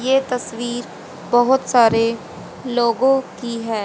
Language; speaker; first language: Hindi; native; Hindi